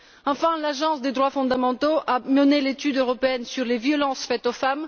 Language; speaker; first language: French; non-native, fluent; Bulgarian